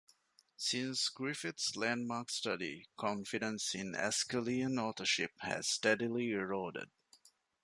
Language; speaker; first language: English; non-native, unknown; Divehi